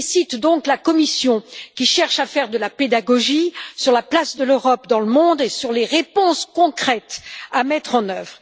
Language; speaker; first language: French; native; French